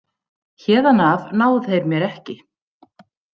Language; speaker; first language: Icelandic; native; Icelandic